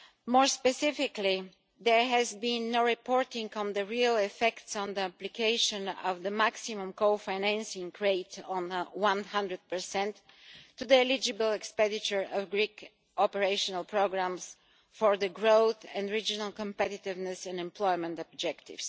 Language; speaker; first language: English; non-native, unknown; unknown